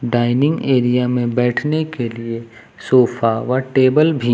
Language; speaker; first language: Hindi; native; Hindi